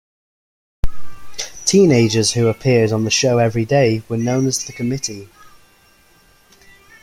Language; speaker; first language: English; native; English